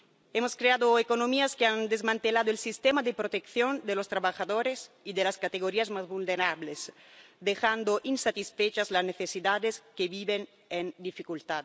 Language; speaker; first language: Spanish; non-native, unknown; Italian